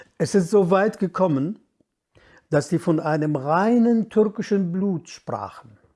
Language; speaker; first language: German; non-native, fluent; Kurdish